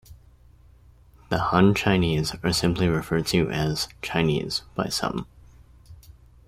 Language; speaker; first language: English; native; English